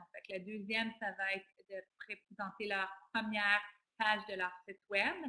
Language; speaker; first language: French; native; French